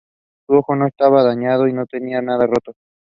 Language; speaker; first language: English; non-native, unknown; Spanish